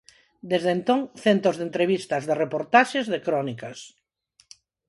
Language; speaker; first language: Galician; non-native, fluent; Spanish